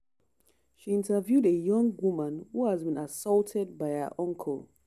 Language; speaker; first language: English; non-native, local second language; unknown